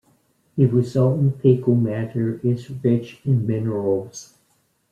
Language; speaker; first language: English; native; English